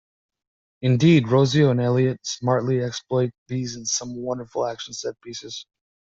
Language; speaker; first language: English; native; English